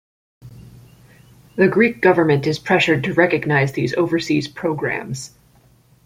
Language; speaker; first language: English; native; English